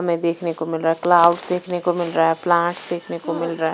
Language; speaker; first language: Hindi; non-native, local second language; Punjabi